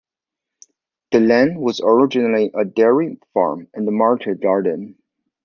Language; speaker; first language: English; non-native, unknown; Chinese